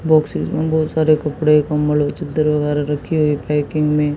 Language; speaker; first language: Hindi; native; Hindi